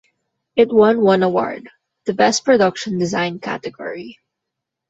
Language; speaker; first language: English; non-native, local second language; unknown